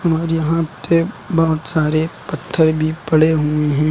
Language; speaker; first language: Hindi; native; Hindi